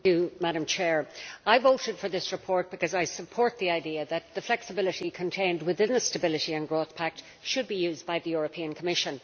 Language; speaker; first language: English; native; English